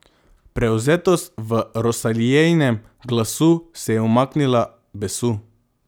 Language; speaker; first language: Slovenian; non-native, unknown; Macedonian